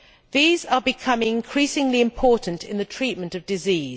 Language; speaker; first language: English; native; English